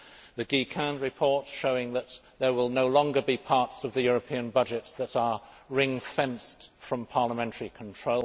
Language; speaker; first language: English; native; English